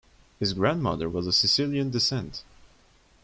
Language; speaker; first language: English; non-native, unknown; Turkish